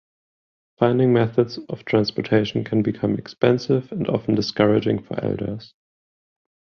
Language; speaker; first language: English; non-native, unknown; German